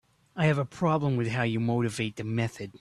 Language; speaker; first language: English; native; English